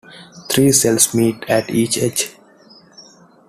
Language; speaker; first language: English; non-native, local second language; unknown